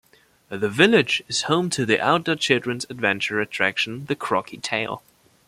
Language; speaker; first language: English; non-native, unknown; German